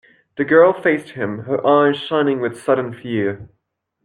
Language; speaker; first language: English; non-native, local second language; French